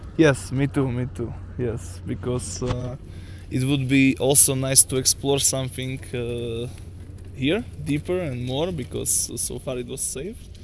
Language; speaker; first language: English; non-native, fluent; Slovak